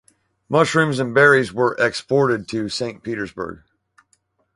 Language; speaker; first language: English; native; English